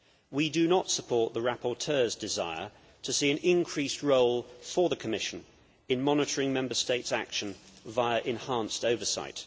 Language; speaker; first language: English; native; English